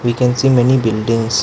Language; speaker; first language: English; non-native, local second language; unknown